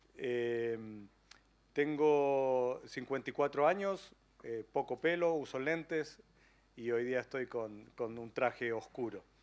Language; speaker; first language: Spanish; native; Spanish